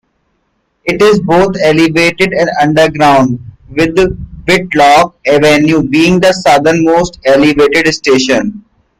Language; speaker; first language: English; non-native, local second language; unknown